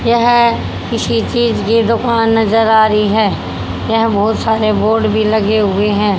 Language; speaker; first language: Hindi; native; Hindi